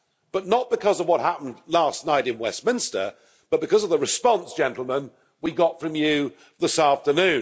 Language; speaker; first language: English; native; English